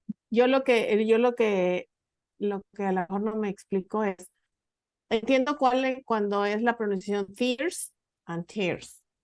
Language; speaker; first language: Spanish; native; Spanish